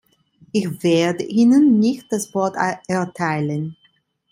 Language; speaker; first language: German; non-native, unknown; Italian